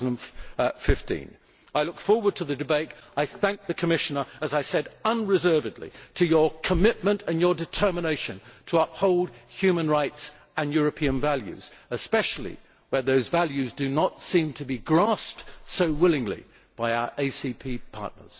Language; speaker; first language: English; native; English